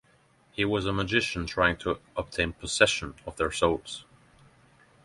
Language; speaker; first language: English; non-native, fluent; Norwegian